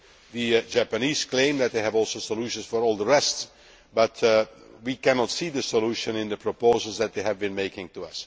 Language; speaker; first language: English; non-native, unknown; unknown